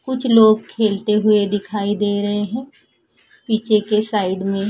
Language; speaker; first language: Hindi; non-native, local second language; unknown